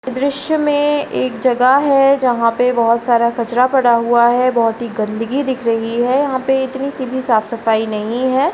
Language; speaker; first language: Hindi; native; Hindi